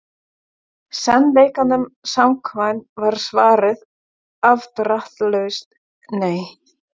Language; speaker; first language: Icelandic; non-native, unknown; German